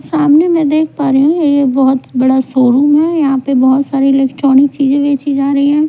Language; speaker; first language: Hindi; non-native, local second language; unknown